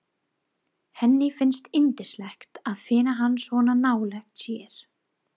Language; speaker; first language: Icelandic; non-native, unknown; English